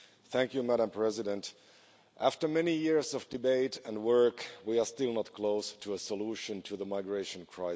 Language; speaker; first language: English; non-native, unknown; Finnish